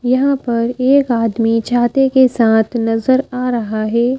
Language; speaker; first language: Hindi; native; Hindi